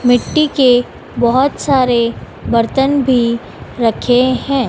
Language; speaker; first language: Hindi; native; Hindi